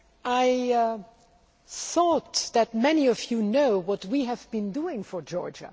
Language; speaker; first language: English; non-native, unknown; German